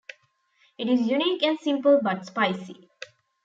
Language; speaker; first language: English; non-native, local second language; Tamil